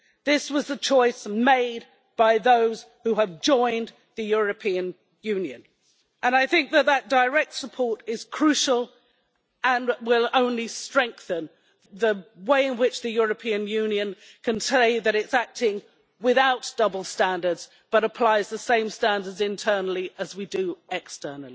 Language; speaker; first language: English; native; English